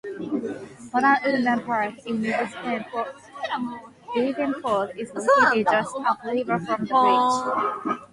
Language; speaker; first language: English; non-native, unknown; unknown